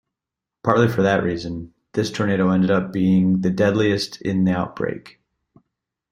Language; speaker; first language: English; native; English